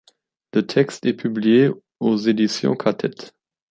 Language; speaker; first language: French; non-native, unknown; German